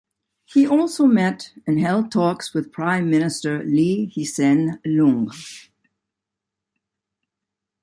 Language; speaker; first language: English; native; English